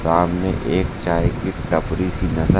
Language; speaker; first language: Hindi; native; Hindi